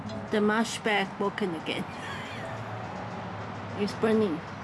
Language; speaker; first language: English; non-native, fluent; Chinese